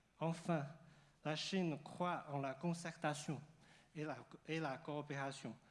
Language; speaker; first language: French; non-native, fluent; Chinese